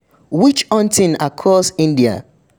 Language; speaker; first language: English; non-native, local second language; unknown